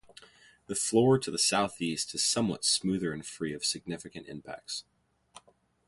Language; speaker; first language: English; native; English